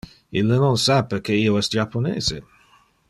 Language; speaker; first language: Interlingua; non-native, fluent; Dutch